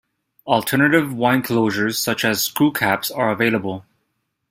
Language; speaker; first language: English; native; English